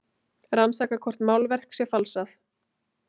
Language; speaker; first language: Icelandic; native; Icelandic